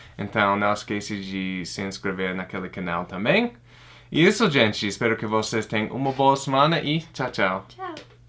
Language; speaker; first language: Portuguese; non-native, fluent; English